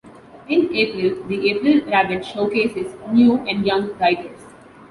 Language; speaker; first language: English; non-native, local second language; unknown